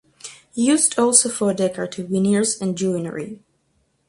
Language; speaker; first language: English; non-native, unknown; Russian